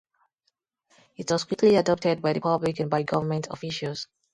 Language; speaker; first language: English; non-native, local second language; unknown